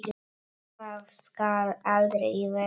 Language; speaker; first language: Icelandic; non-native, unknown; Polish